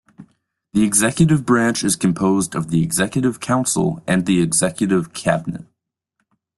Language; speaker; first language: English; native; English